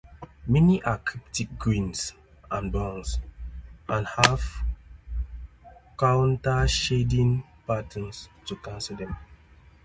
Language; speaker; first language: English; native; English